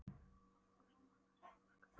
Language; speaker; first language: Icelandic; non-native, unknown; Polish